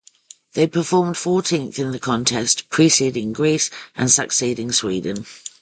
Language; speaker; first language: English; native; English